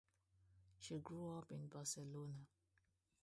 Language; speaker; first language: English; non-native, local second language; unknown